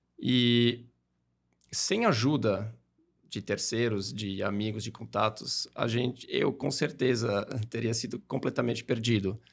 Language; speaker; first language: Portuguese; non-native, fluent; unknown